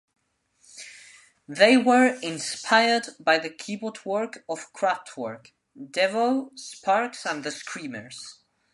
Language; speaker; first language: English; non-native, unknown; Spanish